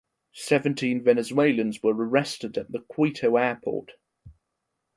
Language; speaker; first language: English; non-native, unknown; German